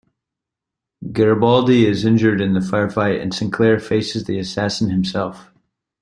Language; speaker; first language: English; native; English